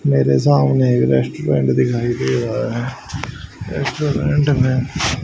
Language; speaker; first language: Hindi; native; Hindi